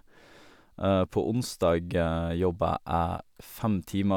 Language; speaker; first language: Norwegian; native; Norwegian